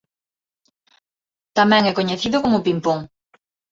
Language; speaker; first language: Galician; non-native, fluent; Spanish